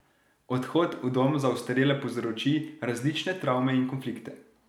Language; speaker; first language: Slovenian; native; Slovenian